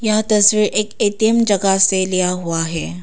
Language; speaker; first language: Hindi; non-native, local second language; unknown